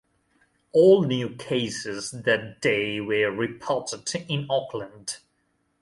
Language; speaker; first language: English; non-native, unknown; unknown